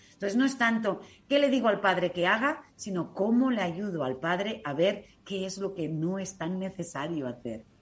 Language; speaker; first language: Spanish; native; Spanish